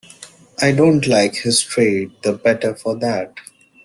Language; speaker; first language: English; non-native, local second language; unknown